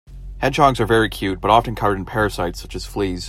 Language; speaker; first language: English; native; English